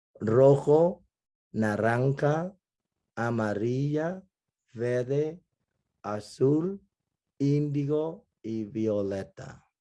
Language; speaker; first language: Spanish; non-native, fluent; Vietnamese